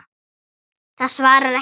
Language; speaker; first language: Icelandic; native; Icelandic